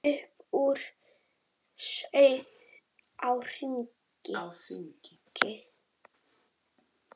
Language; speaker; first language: Icelandic; native; Icelandic